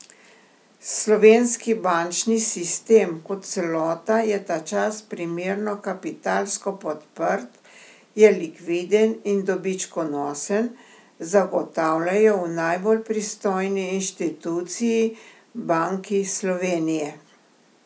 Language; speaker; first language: Slovenian; native; Slovenian